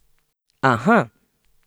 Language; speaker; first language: Slovenian; native; Slovenian